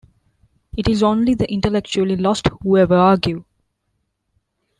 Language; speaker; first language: English; non-native, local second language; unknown